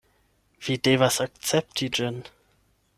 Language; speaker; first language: Esperanto; non-native, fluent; German